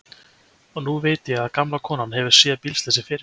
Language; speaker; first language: Icelandic; native; Icelandic